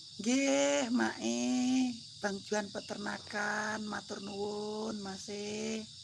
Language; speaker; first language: Indonesian; non-native, local second language; Javanese